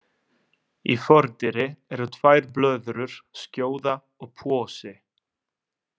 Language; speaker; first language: Icelandic; non-native, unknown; Italian